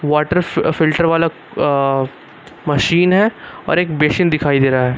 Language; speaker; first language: Hindi; native; Hindi